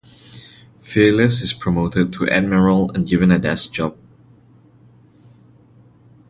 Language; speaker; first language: English; non-native, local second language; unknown